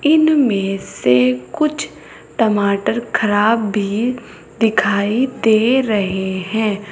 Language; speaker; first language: Hindi; native; Hindi